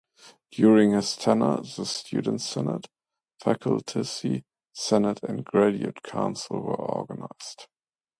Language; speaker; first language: English; non-native, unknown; German